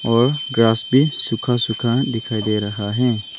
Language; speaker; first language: Hindi; non-native, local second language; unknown